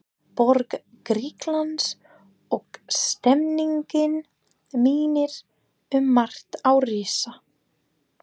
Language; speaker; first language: Icelandic; non-native, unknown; English